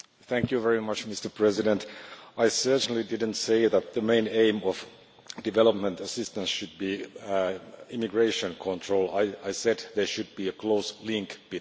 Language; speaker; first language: English; non-native, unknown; Finnish